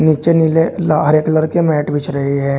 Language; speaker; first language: Hindi; native; Hindi